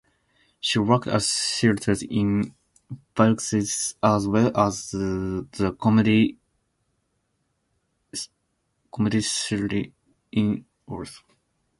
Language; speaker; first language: English; non-native, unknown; Japanese